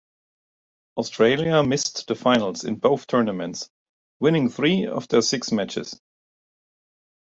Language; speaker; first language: English; non-native, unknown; German